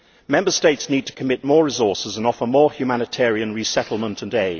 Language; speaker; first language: English; native; English